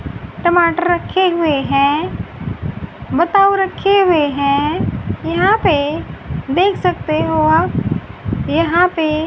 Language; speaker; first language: Hindi; native; Hindi